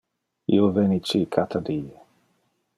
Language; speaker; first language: Interlingua; non-native, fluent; Dutch